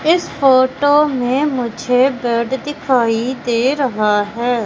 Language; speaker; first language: Hindi; native; Hindi